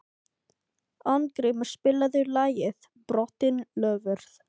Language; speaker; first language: Icelandic; non-native, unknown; Filipino